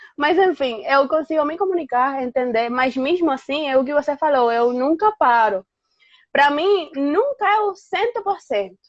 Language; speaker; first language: Portuguese; non-native, fluent; Spanish